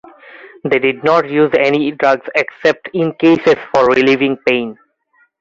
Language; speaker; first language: English; non-native, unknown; Bangla